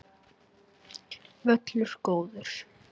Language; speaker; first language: Icelandic; native; Icelandic